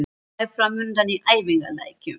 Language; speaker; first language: Icelandic; non-native, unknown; German